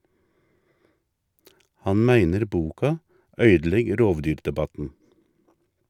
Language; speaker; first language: Norwegian; native; Norwegian